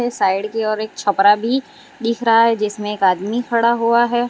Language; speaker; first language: Hindi; non-native, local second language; Gujarati